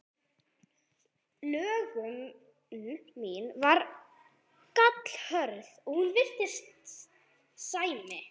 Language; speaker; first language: Icelandic; non-native, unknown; English